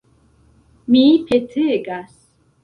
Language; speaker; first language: Esperanto; non-native, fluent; Central Kurdish